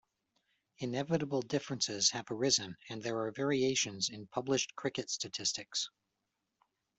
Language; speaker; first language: English; native; English